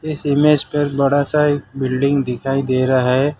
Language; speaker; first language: Hindi; non-native, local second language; Gujarati